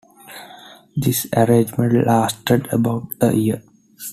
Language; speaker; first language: English; non-native, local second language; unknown